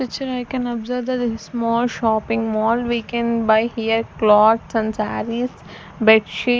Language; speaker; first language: English; non-native, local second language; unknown